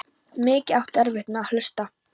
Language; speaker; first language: Icelandic; non-native, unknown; Polish